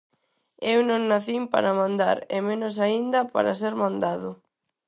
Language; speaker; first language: Galician; non-native, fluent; Spanish